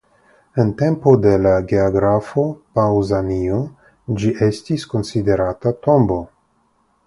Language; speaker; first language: Esperanto; non-native, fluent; Russian